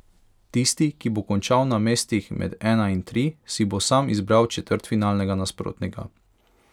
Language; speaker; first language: Slovenian; non-native, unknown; Hungarian